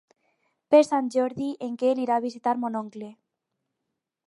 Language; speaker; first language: Catalan; non-native, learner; Spanish